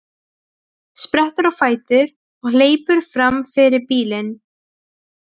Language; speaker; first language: Icelandic; non-native, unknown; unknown